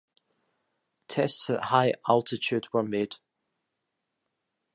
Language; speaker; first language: English; native; English